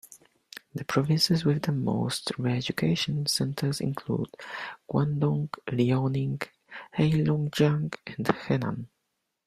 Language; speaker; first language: English; non-native, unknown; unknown